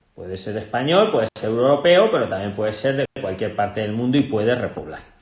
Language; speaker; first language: Spanish; native; Spanish